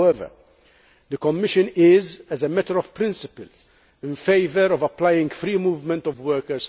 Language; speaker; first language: English; non-native, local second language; Maltese